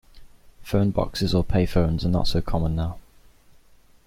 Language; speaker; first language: English; native; English